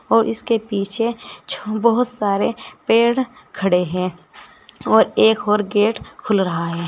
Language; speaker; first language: Hindi; native; Hindi